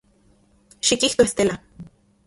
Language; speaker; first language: Central Puebla Nahuatl; non-native, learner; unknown